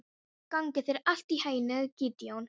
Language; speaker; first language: Icelandic; non-native, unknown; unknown